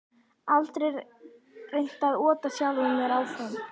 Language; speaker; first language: Icelandic; native; Icelandic